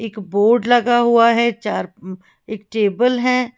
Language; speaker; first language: Hindi; native; Hindi